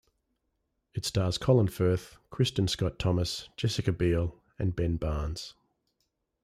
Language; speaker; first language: English; native; English